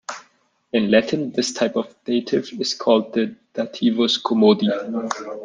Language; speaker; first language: English; non-native, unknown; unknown